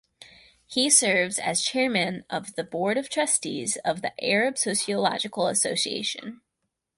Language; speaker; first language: English; native; English